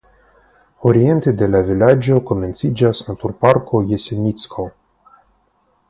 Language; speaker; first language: Esperanto; non-native, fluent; Russian